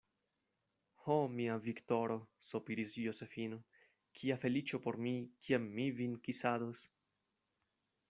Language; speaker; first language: Esperanto; non-native, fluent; Spanish